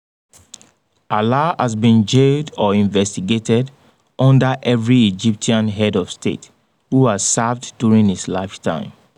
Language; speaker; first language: English; non-native, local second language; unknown